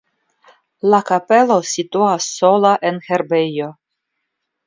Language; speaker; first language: Esperanto; non-native, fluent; Russian